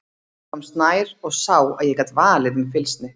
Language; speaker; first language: Icelandic; native; Icelandic